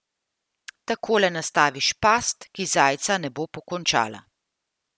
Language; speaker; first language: Slovenian; native; Slovenian